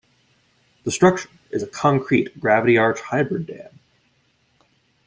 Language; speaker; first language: English; native; English